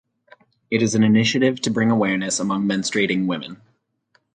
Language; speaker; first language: English; native; English